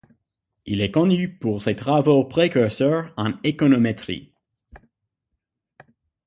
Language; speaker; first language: French; non-native, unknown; English